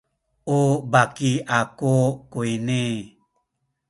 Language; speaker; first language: Sakizaya; native; Sakizaya